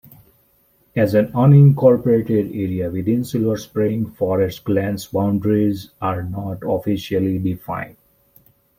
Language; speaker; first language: English; non-native, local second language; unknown